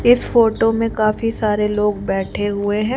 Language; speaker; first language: Hindi; native; Hindi